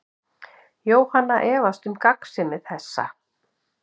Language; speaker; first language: Icelandic; native; Icelandic